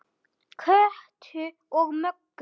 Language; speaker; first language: Icelandic; native; Icelandic